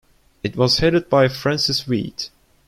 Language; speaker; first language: English; non-native, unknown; Turkish